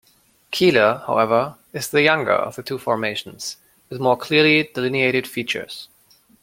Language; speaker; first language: English; non-native, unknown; German